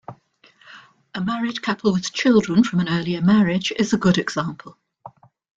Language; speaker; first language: English; native; English